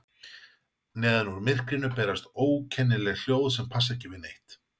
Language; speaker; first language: Icelandic; native; Icelandic